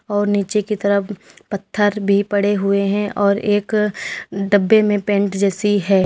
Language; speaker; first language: Hindi; native; Hindi